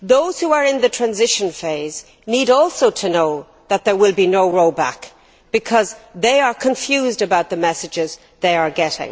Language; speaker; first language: English; native; English